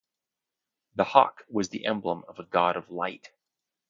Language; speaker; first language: English; native; English